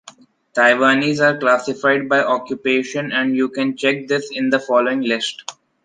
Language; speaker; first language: English; non-native, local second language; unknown